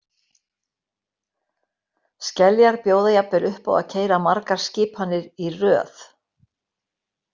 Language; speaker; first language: Icelandic; native; Icelandic